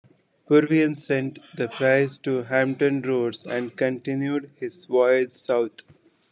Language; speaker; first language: English; non-native, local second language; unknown